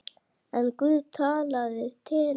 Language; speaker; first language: Icelandic; native; Icelandic